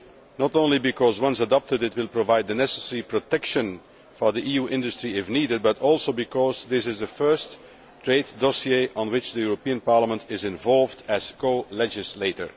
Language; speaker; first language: English; non-native, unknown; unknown